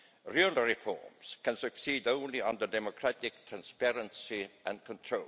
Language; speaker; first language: English; non-native, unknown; Estonian